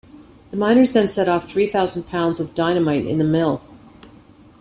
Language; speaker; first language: English; native; English